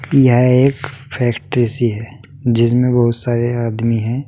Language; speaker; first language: Hindi; native; Hindi